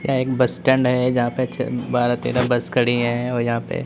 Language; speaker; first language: Hindi; native; Hindi